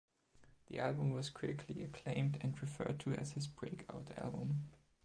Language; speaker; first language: English; non-native, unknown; German